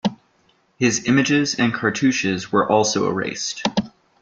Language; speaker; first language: English; native; English